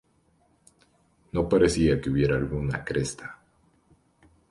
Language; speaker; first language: Spanish; native; Spanish